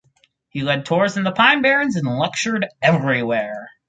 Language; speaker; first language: English; native; English